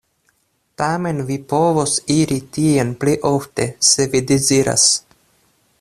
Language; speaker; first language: Esperanto; non-native, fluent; Russian